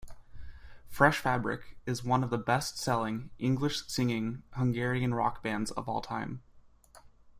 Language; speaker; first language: English; native; English